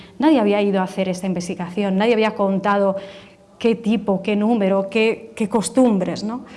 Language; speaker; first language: Spanish; non-native, related language; Italian